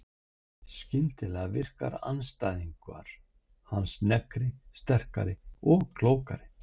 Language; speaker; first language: Icelandic; native; Icelandic